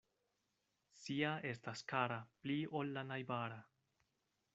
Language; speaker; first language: Esperanto; non-native, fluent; Spanish